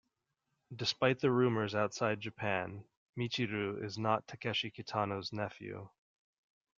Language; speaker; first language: English; native; English